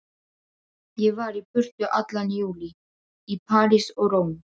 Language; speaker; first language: Icelandic; non-native, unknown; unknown